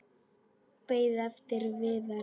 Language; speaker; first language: Icelandic; non-native, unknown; Polish